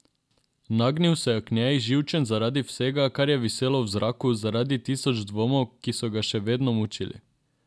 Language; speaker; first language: Slovenian; non-native, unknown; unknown